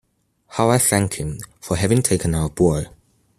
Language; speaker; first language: English; non-native, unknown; Chinese